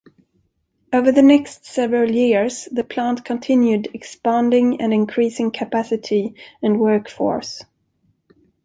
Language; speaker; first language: English; non-native, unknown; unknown